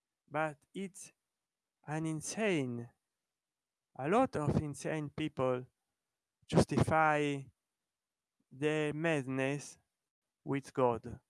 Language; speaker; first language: English; non-native, learner; Italian